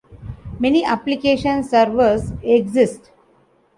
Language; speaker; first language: English; non-native, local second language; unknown